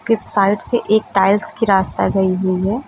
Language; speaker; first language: Hindi; native; Hindi